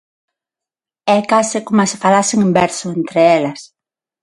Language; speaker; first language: Galician; non-native, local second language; Spanish